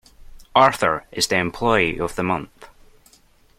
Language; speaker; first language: English; native; English